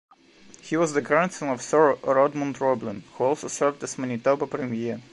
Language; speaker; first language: English; non-native, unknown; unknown